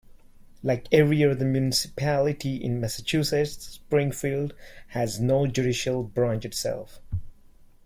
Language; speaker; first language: English; non-native, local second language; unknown